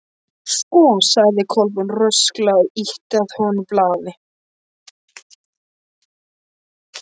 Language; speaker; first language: Icelandic; non-native, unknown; Polish